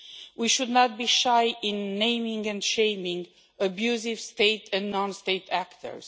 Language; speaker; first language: English; non-native, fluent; Romanian